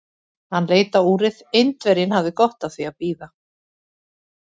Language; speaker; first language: Icelandic; native; Icelandic